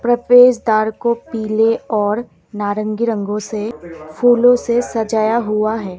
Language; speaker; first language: Hindi; non-native, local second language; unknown